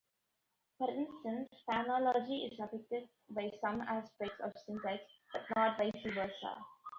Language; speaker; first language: English; non-native, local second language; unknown